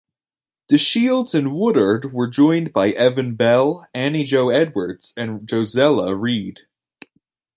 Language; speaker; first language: English; native; English